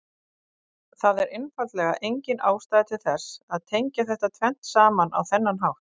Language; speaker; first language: Icelandic; native; Icelandic